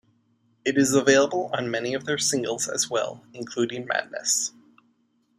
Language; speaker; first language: English; native; English